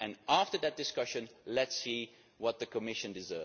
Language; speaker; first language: English; non-native, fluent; Dutch